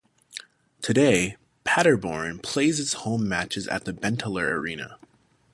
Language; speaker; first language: English; native; English